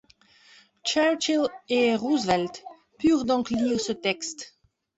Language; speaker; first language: French; non-native, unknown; Belarusian